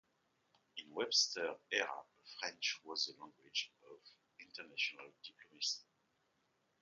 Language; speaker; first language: English; non-native, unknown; French